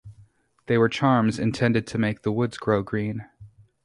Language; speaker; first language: English; native; English